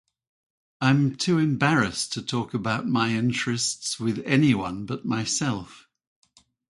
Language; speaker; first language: English; native; English